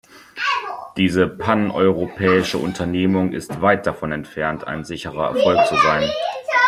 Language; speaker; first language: German; native; German